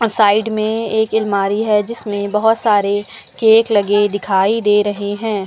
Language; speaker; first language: Hindi; native; Hindi